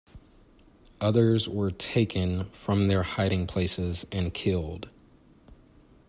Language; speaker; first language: English; native; English